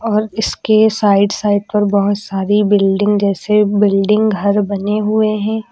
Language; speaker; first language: Hindi; native; Hindi